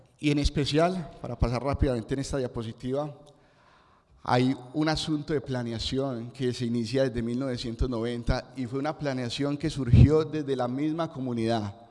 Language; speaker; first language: Spanish; native; Spanish